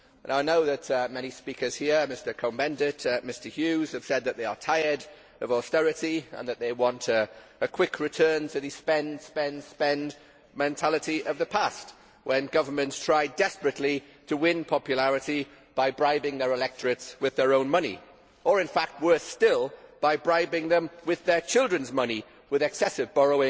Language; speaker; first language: English; native; English